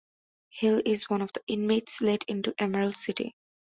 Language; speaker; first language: English; non-native, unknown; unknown